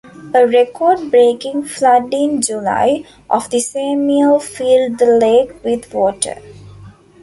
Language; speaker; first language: English; non-native, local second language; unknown